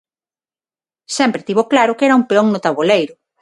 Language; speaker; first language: Galician; non-native, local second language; Spanish